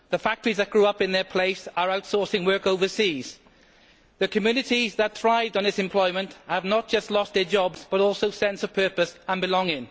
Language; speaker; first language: English; native; English